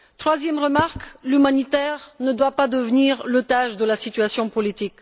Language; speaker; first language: French; non-native, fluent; Bulgarian